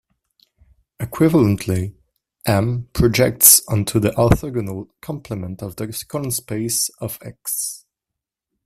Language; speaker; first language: English; non-native, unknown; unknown